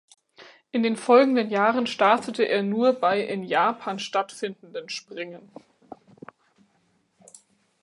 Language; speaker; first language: German; native; German